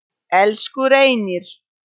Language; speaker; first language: Icelandic; non-native, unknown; Polish